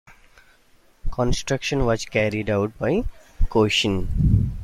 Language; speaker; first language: English; native; English